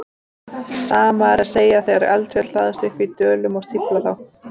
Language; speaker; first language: Icelandic; native; Icelandic